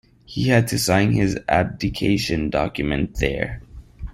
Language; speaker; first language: English; non-native, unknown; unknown